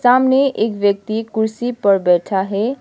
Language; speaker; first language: Hindi; non-native, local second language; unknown